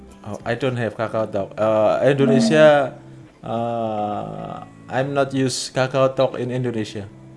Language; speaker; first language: English; non-native, learner; Indonesian